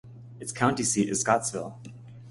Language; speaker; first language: English; native; English